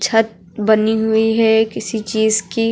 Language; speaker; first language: Hindi; native; Hindi